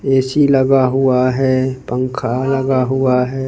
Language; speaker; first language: Hindi; native; Hindi